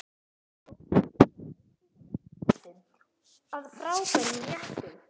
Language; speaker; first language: Icelandic; non-native, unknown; English